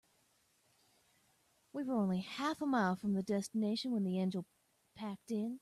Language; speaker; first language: English; native; English